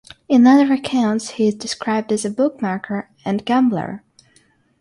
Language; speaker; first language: English; non-native, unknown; Russian